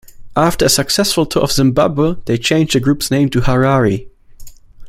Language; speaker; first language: English; non-native, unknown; German